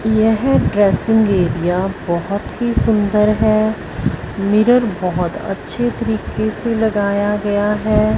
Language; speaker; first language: Hindi; non-native, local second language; Punjabi